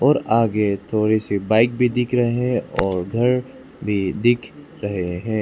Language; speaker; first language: Hindi; non-native, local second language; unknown